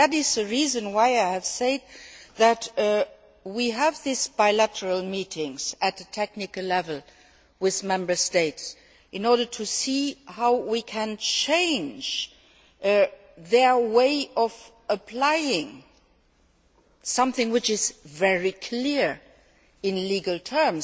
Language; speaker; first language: English; non-native, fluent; Luxembourgish